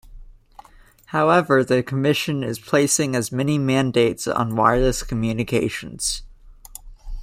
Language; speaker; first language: English; native; English